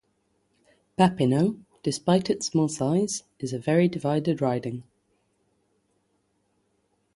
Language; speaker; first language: English; native; English